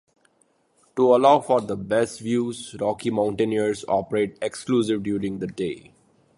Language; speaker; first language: English; non-native, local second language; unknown